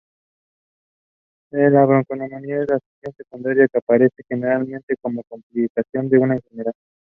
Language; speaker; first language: English; non-native, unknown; Spanish